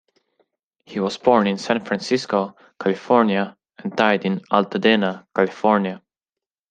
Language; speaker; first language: English; non-native, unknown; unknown